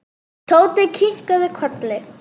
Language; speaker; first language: Icelandic; non-native, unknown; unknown